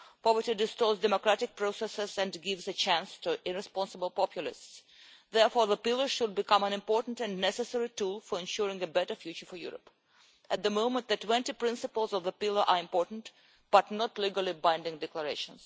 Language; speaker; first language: English; non-native, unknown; Russian